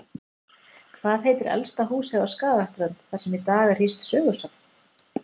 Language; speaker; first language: Icelandic; native; Icelandic